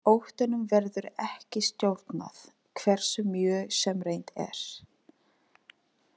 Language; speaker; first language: Icelandic; non-native, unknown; Filipino